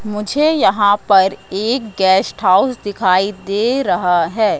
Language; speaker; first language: Hindi; native; Hindi